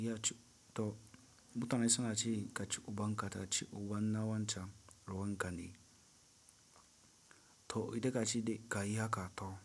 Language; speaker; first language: Hausa; non-native, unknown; Tiv